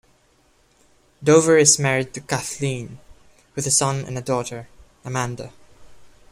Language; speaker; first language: English; non-native, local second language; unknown